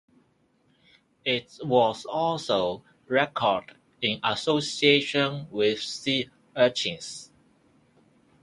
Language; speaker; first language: English; non-native, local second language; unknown